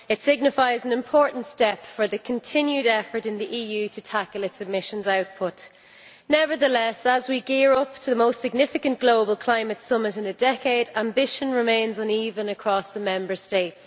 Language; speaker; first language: English; native; English